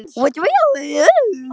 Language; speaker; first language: Icelandic; non-native, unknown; Polish